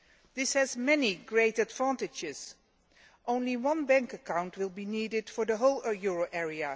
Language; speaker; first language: English; non-native, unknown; Dutch